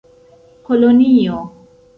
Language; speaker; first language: Esperanto; non-native, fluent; Central Kurdish